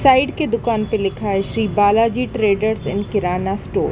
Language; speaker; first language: Hindi; native; Hindi